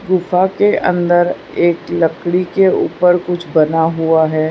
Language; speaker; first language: Hindi; non-native, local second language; Gujarati